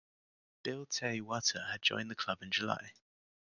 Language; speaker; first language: English; native; English